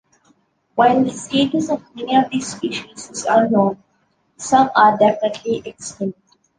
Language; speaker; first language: English; non-native, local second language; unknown